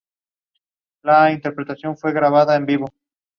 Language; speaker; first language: English; non-native, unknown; Spanish